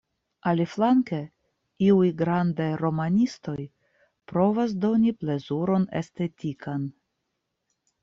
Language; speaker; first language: Esperanto; non-native, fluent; Russian